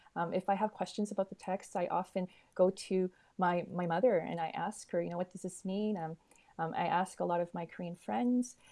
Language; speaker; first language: English; early bilingual, other home language; Korean